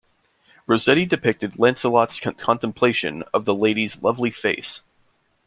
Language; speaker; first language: English; native; English